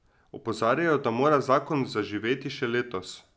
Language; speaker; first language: Slovenian; native; Slovenian